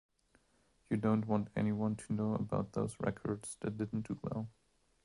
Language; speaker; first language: English; non-native, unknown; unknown